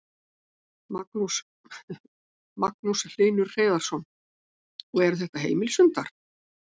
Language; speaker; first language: Icelandic; native; Icelandic